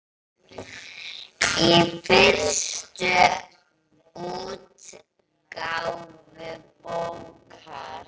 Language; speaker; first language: Icelandic; native; Icelandic